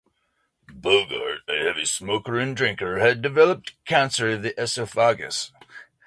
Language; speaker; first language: English; native; English